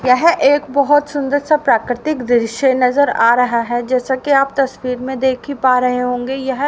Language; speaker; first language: Hindi; native; Hindi